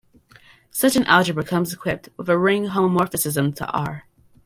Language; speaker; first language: English; native; English